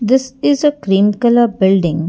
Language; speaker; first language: English; non-native, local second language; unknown